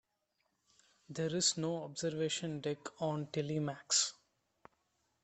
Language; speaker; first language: English; non-native, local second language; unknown